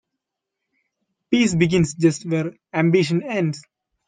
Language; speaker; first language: English; non-native, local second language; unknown